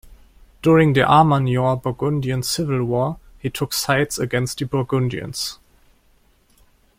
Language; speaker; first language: English; non-native, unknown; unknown